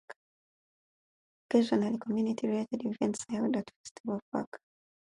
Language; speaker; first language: English; native; English